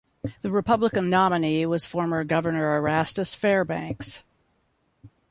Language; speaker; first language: English; native; English